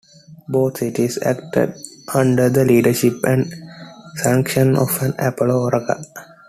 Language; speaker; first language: English; non-native, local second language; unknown